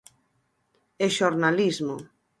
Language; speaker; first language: Galician; native; Galician